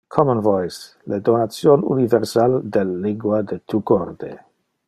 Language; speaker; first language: Interlingua; non-native, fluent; Dutch